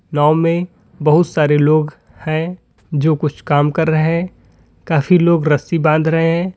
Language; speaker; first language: Hindi; native; Hindi